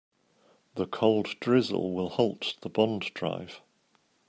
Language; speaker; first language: English; native; English